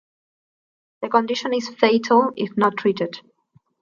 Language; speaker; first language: English; non-native, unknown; Spanish